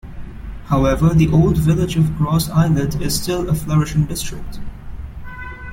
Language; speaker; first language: English; non-native, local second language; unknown